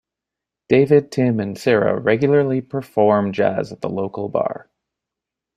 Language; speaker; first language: English; native; English